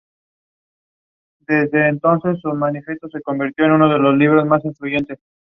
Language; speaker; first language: English; non-native, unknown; Spanish